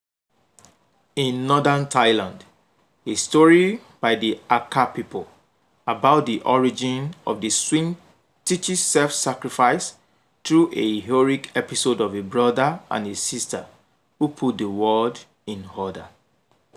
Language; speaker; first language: English; non-native, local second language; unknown